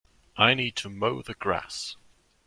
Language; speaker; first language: English; non-native, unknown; German